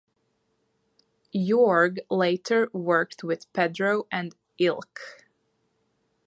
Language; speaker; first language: English; non-native, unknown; Latvian